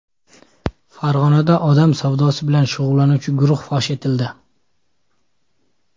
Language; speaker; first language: Uzbek; native; Uzbek